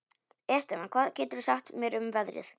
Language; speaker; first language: Icelandic; non-native, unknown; Polish